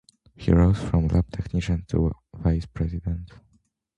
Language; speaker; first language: English; non-native, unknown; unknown